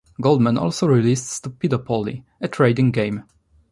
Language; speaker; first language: English; non-native, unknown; Polish